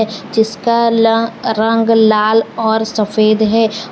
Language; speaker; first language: Hindi; non-native, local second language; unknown